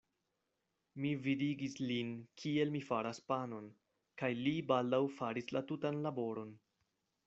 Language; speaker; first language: Esperanto; non-native, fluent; Spanish